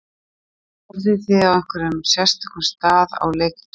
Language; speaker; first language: Icelandic; native; Icelandic